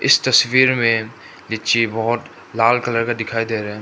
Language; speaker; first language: Hindi; non-native, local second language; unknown